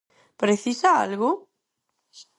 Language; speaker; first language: Galician; non-native, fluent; Spanish